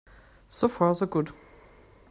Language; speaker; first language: English; non-native, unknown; German